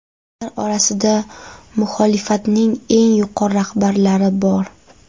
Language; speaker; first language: Uzbek; non-native, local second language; Kara-Kalpak